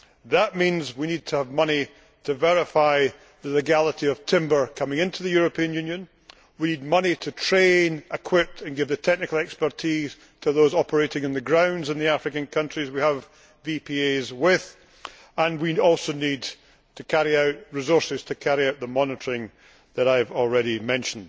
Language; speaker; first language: English; native; English